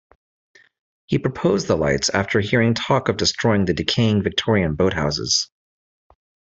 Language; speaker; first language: English; native; English